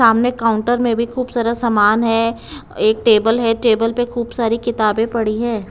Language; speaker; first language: Hindi; non-native, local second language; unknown